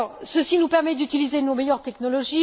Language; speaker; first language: French; native; French